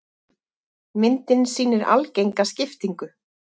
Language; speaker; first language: Icelandic; native; Icelandic